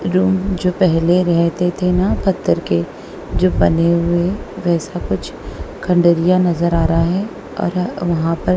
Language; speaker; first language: Hindi; non-native, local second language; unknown